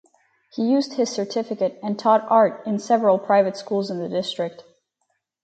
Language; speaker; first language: English; native; English